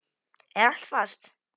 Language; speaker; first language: Icelandic; non-native, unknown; Polish